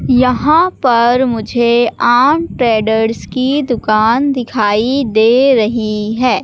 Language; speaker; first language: Hindi; native; Hindi